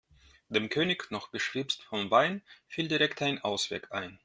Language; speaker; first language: German; non-native, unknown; Russian